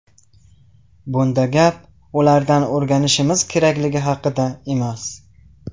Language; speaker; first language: Uzbek; non-native, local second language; Tajik